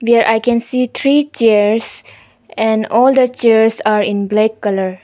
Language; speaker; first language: English; non-native, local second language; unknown